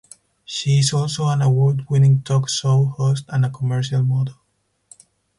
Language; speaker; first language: English; non-native, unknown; Spanish